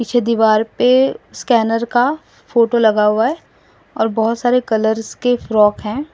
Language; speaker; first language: Hindi; non-native, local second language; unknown